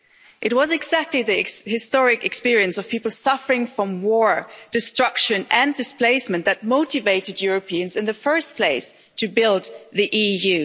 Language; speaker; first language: English; non-native, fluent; German